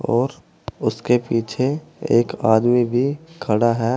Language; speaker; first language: Hindi; native; Hindi